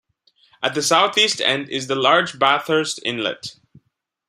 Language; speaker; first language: English; non-native, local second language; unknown